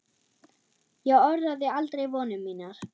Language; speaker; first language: Icelandic; non-native, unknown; German